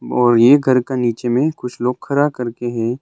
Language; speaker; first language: Hindi; non-native, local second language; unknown